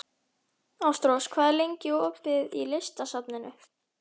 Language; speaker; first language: Icelandic; native; Icelandic